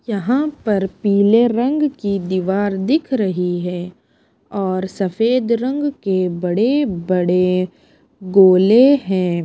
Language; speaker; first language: Hindi; non-native, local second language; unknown